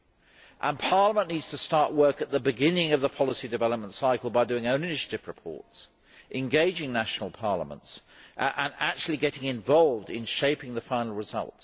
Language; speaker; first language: English; native; English